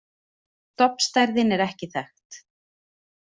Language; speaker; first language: Icelandic; native; Icelandic